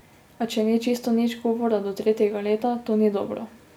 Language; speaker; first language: Slovenian; native; Slovenian